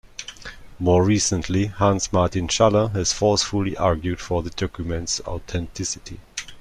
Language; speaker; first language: English; non-native, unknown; German